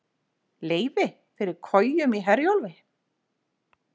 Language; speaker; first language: Icelandic; native; Icelandic